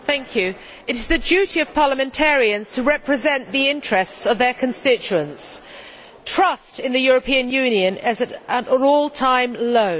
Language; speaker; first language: English; native; English